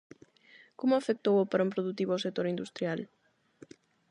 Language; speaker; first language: Galician; non-native, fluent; Spanish